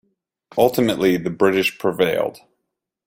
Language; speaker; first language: English; native; English